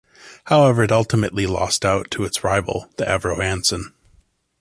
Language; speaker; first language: English; native; English